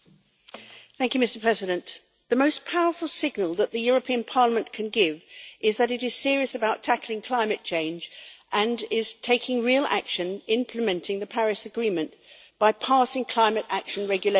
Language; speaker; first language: English; native; English